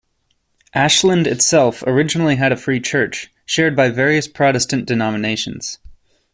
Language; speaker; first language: English; native; English